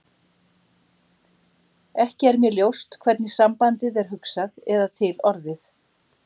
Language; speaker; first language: Icelandic; native; Icelandic